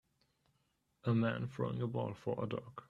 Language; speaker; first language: English; non-native, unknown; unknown